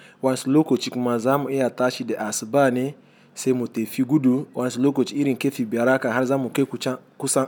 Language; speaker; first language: Hausa; non-native, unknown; Igbo